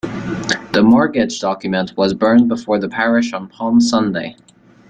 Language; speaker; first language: English; native; English